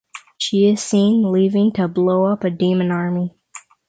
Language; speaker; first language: English; native; English